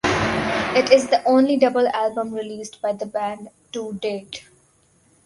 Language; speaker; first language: English; non-native, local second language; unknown